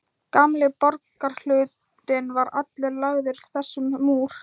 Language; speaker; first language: Icelandic; non-native, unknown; Thai